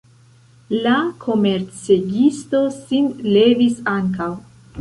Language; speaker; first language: Esperanto; non-native, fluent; Central Kurdish